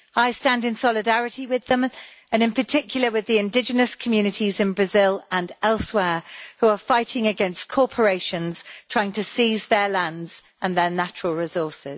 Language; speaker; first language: English; native; English